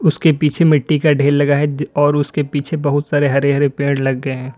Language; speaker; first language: Hindi; native; Hindi